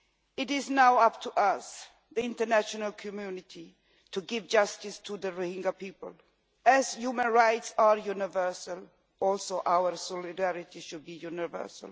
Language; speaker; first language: English; non-native, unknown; Swedish